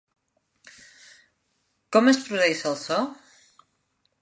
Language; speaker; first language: Catalan; non-native, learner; Spanish